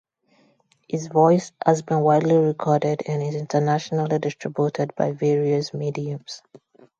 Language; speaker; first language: English; non-native, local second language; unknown